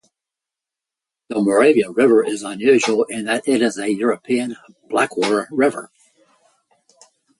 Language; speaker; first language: English; native; English